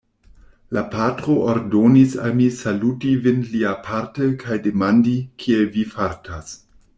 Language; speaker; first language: Esperanto; non-native, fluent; German